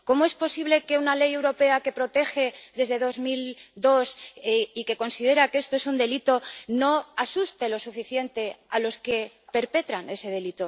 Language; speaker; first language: Spanish; native; Spanish